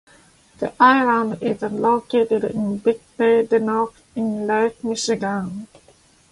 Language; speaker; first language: English; non-native, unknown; Japanese